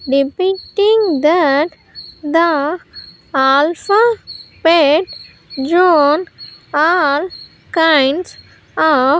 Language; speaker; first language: English; non-native, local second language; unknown